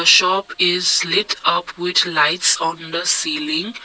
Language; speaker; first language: English; non-native, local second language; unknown